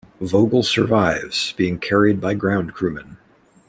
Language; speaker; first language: English; native; English